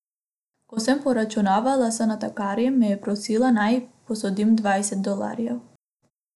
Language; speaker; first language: Slovenian; non-native, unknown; Macedonian